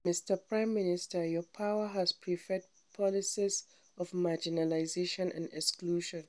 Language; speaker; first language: English; non-native, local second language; Hausa